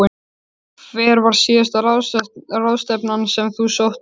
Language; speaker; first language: Icelandic; native; Icelandic